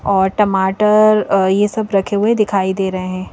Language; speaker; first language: Hindi; native; Hindi